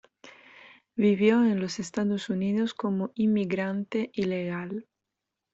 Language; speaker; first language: Spanish; non-native, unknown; Italian